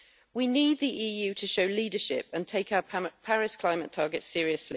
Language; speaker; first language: English; native; English